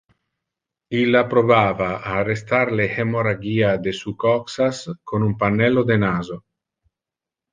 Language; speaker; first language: Interlingua; non-native, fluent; Italian